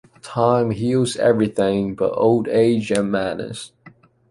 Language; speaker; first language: English; non-native, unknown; Chinese